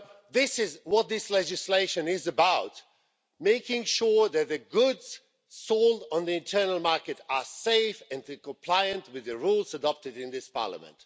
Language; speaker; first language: English; non-native, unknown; Swedish